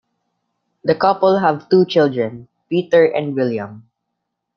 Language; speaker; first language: English; non-native, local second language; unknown